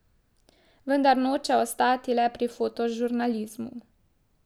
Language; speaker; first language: Slovenian; native; Slovenian